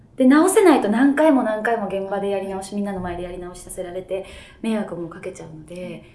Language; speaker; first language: Japanese; native; Japanese